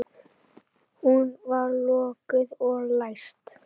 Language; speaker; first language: Icelandic; native; Icelandic